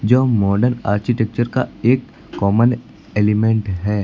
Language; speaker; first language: Hindi; native; Hindi